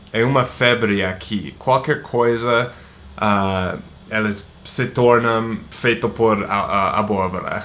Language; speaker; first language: Portuguese; non-native, fluent; English